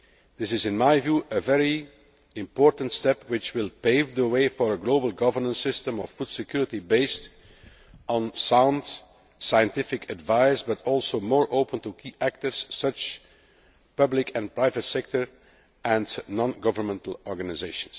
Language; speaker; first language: English; non-native, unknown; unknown